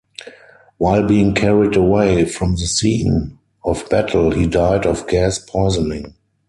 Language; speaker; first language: English; non-native, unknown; German